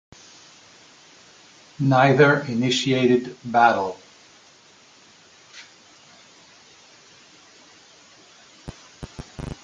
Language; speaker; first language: English; non-native, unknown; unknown